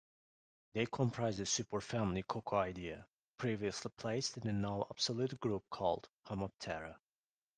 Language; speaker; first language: English; non-native, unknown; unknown